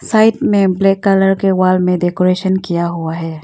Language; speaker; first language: Hindi; non-native, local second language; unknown